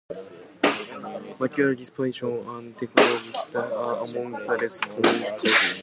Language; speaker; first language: English; non-native, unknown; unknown